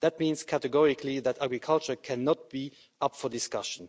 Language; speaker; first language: English; non-native, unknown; Luxembourgish